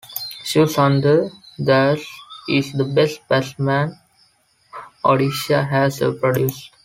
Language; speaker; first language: English; non-native, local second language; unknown